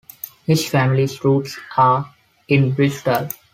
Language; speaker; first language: English; non-native, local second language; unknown